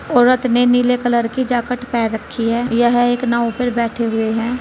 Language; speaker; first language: Hindi; native; Hindi